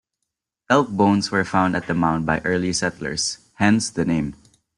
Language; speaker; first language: English; non-native, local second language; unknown